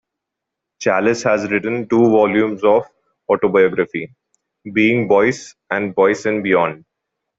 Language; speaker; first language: English; non-native, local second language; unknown